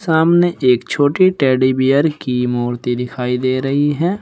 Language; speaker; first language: Hindi; native; Hindi